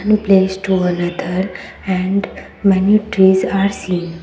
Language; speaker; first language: English; non-native, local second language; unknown